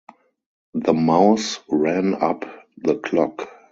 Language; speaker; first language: English; non-native, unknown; German